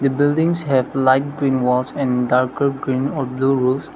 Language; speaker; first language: English; non-native, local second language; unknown